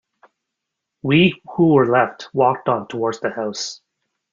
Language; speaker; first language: English; native; English